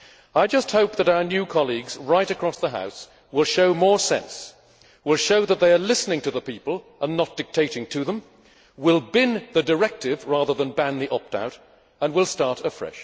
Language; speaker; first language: English; native; English